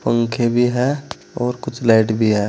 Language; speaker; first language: Hindi; native; Hindi